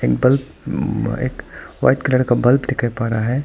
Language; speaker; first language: Hindi; non-native, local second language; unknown